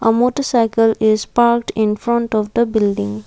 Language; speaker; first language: English; non-native, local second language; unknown